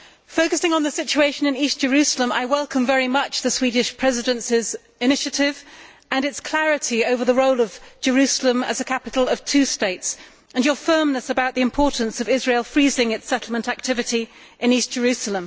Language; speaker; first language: English; native; English